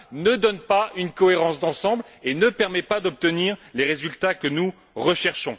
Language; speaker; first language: French; native; French